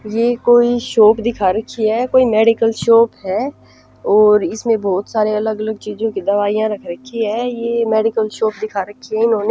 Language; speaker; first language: Hindi; non-native, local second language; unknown